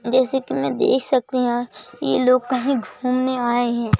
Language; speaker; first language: Hindi; native; Hindi